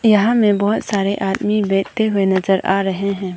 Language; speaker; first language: Hindi; non-native, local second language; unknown